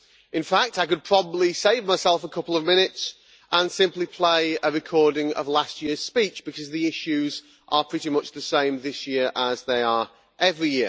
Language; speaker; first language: English; native; English